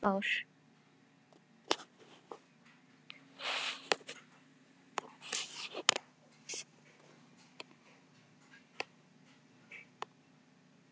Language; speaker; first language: Icelandic; non-native, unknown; Filipino